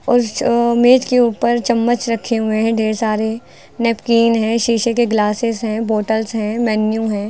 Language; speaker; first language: Hindi; native; Hindi